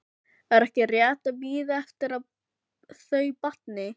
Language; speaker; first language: Icelandic; non-native, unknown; Filipino